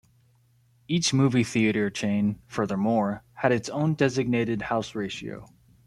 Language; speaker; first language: English; native; English